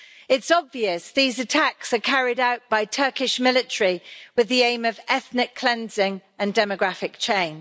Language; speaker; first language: English; native; English